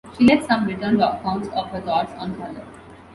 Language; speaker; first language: English; non-native, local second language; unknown